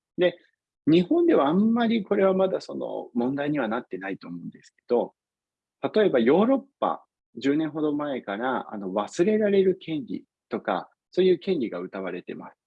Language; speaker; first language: Japanese; non-native, fluent; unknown